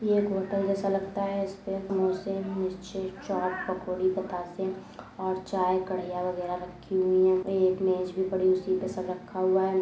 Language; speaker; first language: Hindi; native; Hindi